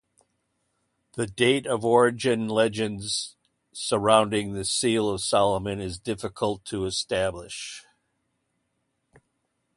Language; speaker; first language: English; native; English